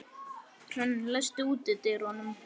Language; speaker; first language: Icelandic; native; Icelandic